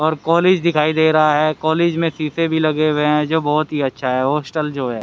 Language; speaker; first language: Hindi; native; Hindi